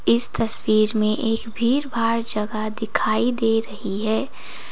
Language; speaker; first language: Hindi; non-native, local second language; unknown